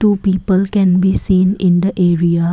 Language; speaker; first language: English; non-native, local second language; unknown